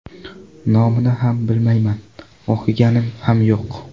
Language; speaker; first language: Uzbek; non-native, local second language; Kara-Kalpak